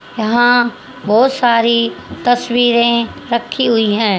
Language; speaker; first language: Hindi; native; Hindi